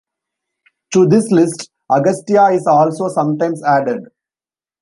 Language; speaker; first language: English; non-native, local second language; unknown